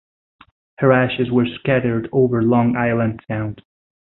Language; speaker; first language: English; non-native, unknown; Spanish